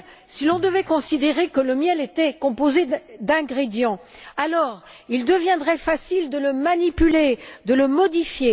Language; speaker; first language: French; native; French